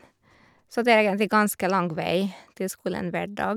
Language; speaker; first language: Norwegian; non-native, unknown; Hungarian